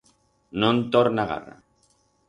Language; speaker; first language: Aragonese; non-native, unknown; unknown